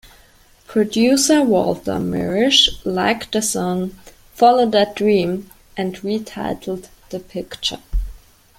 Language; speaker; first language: English; non-native, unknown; German